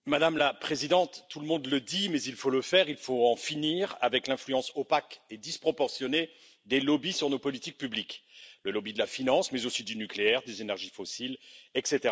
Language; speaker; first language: French; native; French